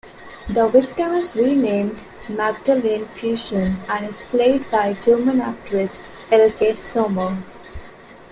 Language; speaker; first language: English; non-native, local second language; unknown